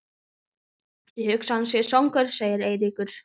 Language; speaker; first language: Icelandic; native; Icelandic